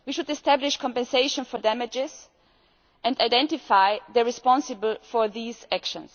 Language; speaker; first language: English; non-native, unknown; German